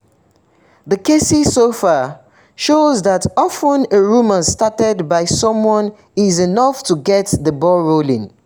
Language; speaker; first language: English; non-native, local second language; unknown